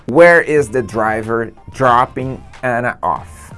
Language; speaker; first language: English; non-native, fluent; Portuguese